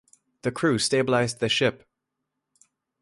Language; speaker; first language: English; non-native, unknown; German